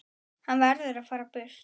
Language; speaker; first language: Icelandic; native; Icelandic